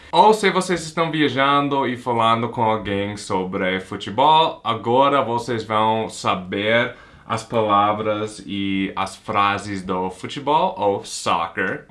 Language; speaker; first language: Portuguese; non-native, fluent; English